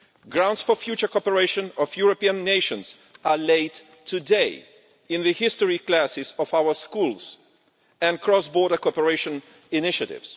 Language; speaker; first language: English; non-native, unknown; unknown